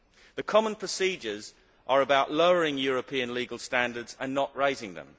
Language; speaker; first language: English; native; English